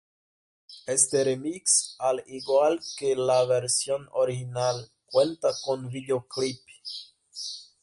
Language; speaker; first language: Spanish; non-native, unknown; Portuguese